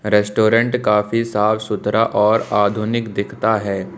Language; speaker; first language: Hindi; native; Hindi